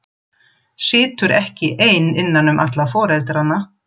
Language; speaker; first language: Icelandic; non-native, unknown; German